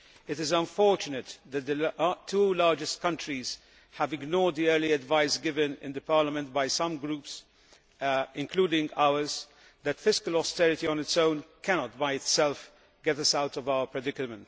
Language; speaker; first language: English; non-native, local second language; Maltese